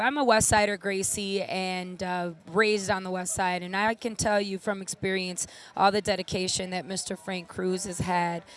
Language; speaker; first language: English; early bilingual, other home language; Spanish